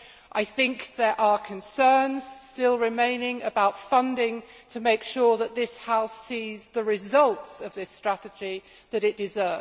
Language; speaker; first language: English; native; English